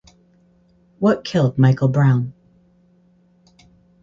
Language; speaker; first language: English; native; English